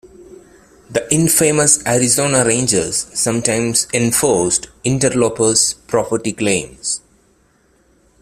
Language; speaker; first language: English; non-native, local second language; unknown